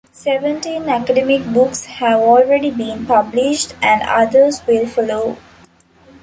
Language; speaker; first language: English; non-native, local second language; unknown